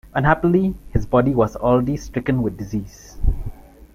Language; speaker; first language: English; non-native, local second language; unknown